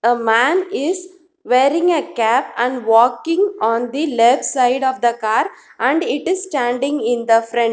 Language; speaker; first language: English; non-native, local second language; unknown